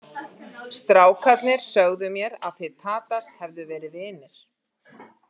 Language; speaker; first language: Icelandic; native; Icelandic